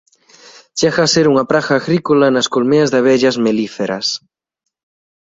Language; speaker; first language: Galician; native; Galician